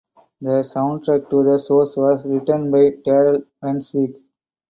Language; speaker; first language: English; non-native, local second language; Tamil